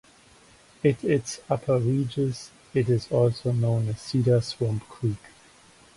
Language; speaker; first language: English; non-native, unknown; German